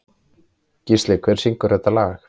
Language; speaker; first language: Icelandic; native; Icelandic